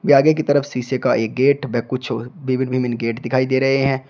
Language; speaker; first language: Hindi; native; Hindi